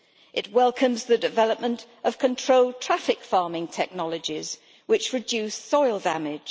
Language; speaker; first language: English; native; English